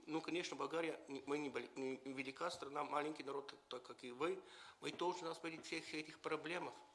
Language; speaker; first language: Russian; non-native, related language; Bulgarian